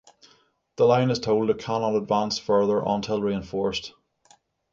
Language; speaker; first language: English; native; English